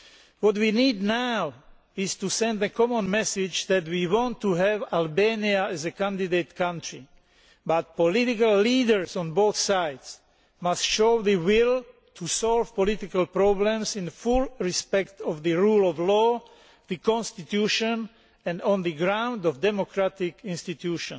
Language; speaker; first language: English; non-native, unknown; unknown